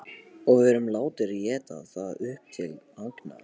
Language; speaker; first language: Icelandic; non-native, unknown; Polish